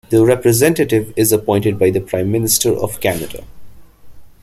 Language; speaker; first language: English; non-native, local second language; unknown